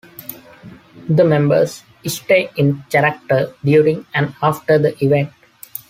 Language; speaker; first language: English; non-native, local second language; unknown